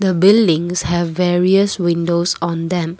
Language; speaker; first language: English; non-native, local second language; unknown